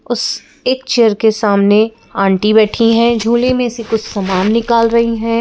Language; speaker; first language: Hindi; native; Hindi